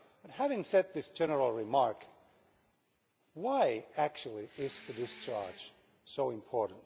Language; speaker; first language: English; non-native, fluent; Finnish